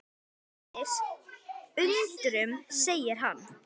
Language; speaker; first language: Icelandic; native; Icelandic